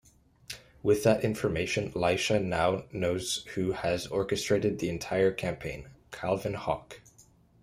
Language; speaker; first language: English; native; English